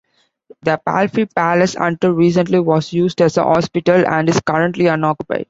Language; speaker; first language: English; non-native, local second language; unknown